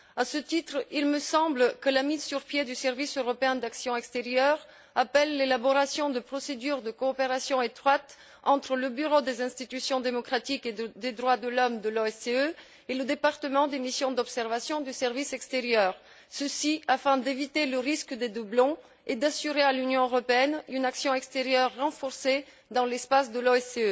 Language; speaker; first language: French; non-native, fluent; Bulgarian